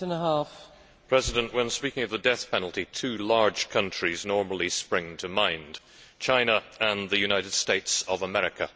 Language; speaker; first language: English; native; English